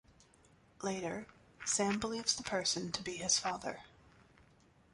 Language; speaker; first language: English; native; English